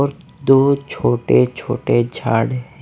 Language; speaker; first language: Hindi; non-native, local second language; Punjabi